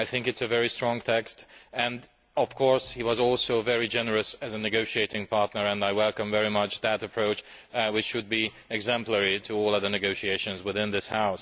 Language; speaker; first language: English; non-native, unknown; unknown